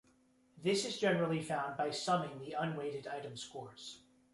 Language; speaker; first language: English; native; English